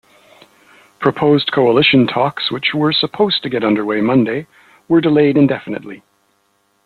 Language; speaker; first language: English; native; English